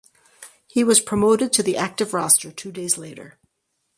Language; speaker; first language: English; native; English